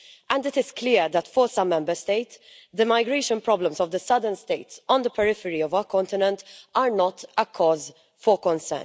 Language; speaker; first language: English; non-native, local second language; Maltese